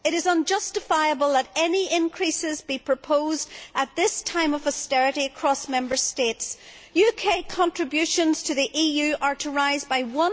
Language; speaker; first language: English; native; English